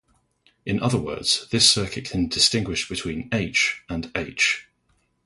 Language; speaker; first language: English; native; English